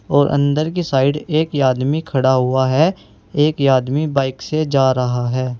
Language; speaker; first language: Hindi; native; Hindi